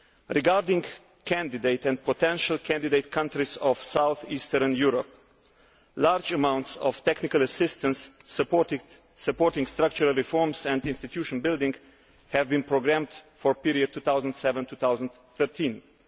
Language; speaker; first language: English; non-native, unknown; Slovenian